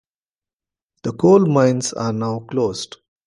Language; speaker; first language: English; non-native, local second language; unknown